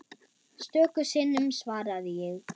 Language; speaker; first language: Icelandic; non-native, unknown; German